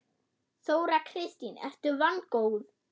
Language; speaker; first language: Icelandic; non-native, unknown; German